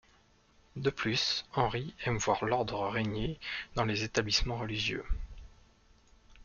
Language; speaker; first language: French; native; French